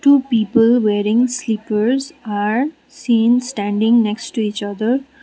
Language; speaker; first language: English; non-native, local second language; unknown